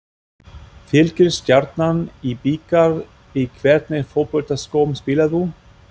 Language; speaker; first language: Icelandic; non-native, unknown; German